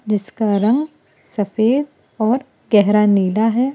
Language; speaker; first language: Hindi; non-native, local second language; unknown